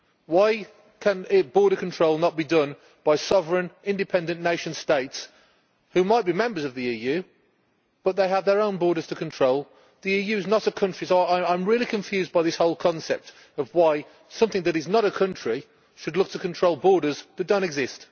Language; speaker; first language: English; native; English